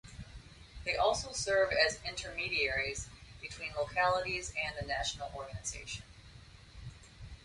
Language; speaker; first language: English; native; English